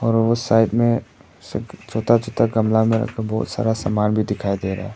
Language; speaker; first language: Hindi; non-native, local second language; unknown